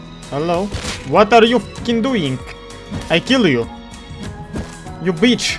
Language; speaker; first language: English; non-native, learner; Russian